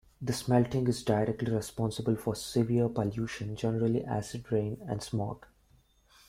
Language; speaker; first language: English; non-native, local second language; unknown